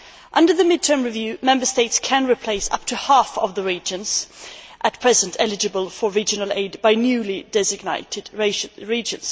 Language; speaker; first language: English; non-native, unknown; Swedish